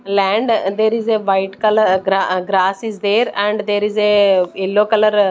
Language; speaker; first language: English; non-native, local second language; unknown